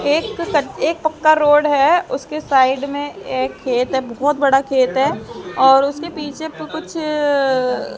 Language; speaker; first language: Hindi; native; Hindi